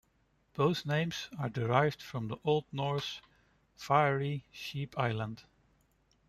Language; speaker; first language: English; non-native, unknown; Dutch